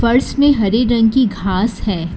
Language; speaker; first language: Hindi; non-native, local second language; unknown